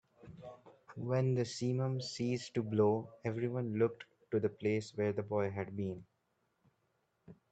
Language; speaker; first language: English; non-native, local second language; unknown